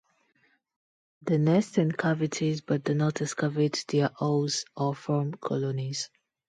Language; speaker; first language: English; non-native, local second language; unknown